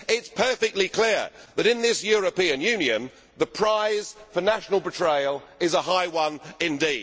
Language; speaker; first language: English; native; English